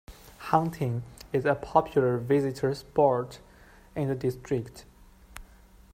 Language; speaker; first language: English; non-native, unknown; Chinese